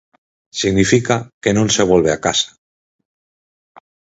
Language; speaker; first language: Galician; native; Galician